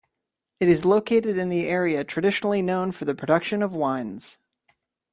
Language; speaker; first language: English; native; English